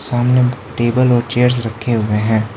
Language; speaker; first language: Hindi; non-native, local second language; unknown